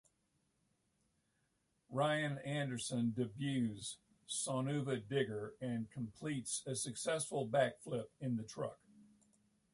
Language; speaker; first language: English; native; English